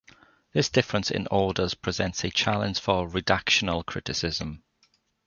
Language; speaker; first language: English; native; English